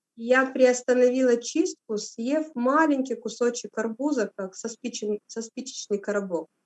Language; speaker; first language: Russian; native; Russian